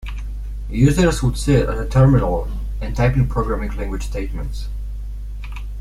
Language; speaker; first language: English; non-native, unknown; Polish